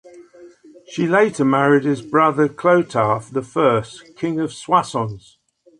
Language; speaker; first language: English; native; English